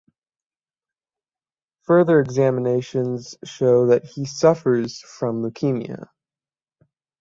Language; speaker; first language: English; native; English